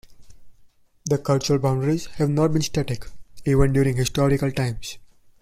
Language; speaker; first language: English; non-native, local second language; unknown